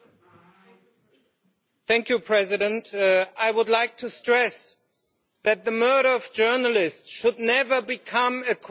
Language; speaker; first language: English; non-native, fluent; German